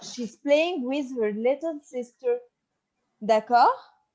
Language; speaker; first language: English; non-native, fluent; French